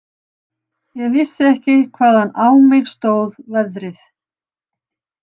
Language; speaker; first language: Icelandic; native; Icelandic